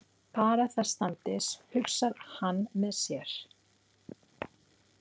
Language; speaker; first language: Icelandic; non-native, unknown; Filipino